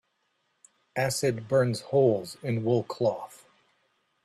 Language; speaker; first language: English; native; English